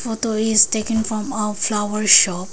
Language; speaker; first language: English; non-native, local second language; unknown